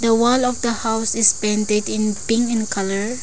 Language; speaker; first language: English; non-native, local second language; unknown